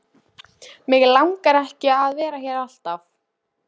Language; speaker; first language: Icelandic; non-native, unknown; Polish